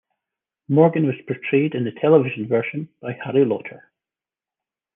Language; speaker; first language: English; native; English